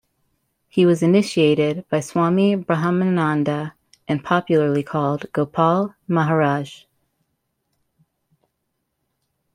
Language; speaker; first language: English; native; English